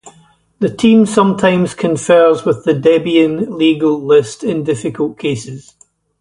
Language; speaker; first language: English; native; English